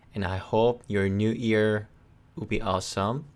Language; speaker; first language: English; non-native, learner; Korean